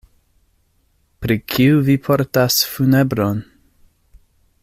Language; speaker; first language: Esperanto; non-native, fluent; English